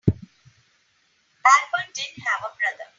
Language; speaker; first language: English; non-native, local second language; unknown